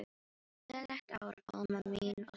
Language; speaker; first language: Icelandic; non-native, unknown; Filipino